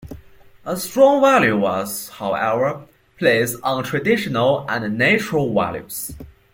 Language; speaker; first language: English; non-native, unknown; Chinese